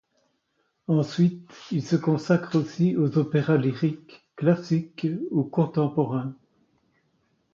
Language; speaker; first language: French; native; French